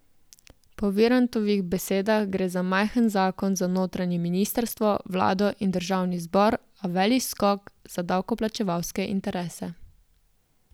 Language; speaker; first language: Slovenian; native; Slovenian